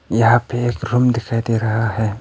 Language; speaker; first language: Hindi; non-native, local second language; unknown